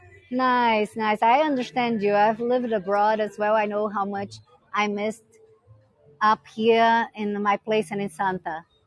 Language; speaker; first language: English; non-native, fluent; Portuguese